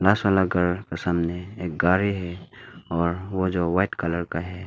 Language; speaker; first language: Hindi; non-native, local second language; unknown